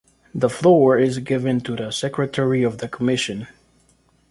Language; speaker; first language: English; non-native, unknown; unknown